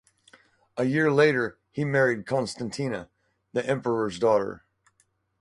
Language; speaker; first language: English; native; English